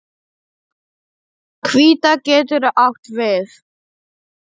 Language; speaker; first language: Icelandic; non-native, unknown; Polish